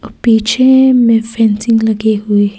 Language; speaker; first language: Hindi; non-native, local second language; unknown